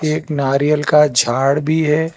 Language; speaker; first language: Hindi; non-native, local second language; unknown